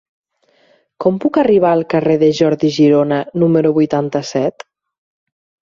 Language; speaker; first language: Catalan; native; Catalan